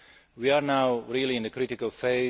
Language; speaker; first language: English; non-native, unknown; Slovak